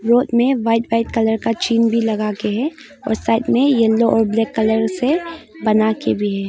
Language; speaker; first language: Hindi; non-native, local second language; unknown